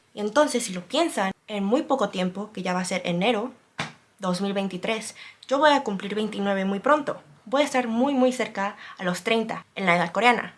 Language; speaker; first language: Spanish; non-native, fluent; Korean